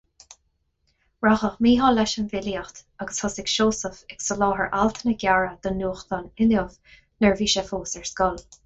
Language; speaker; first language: Irish; non-native, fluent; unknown